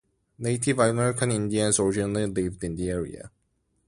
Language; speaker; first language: English; non-native, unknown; Korean